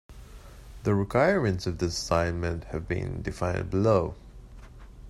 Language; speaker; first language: English; native; English